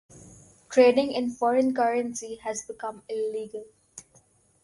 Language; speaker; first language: English; non-native, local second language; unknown